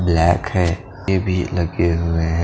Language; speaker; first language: Hindi; non-native, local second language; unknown